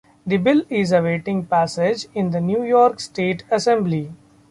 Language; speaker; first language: English; non-native, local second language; Marathi